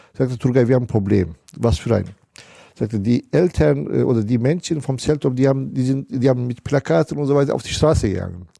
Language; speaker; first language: German; non-native, fluent; Turkish